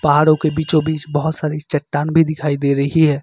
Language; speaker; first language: Hindi; native; Hindi